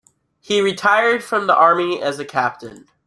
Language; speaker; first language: English; native; English